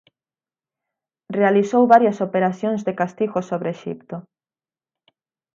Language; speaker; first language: Galician; native; Galician